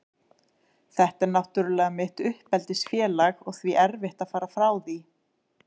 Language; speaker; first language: Icelandic; native; Icelandic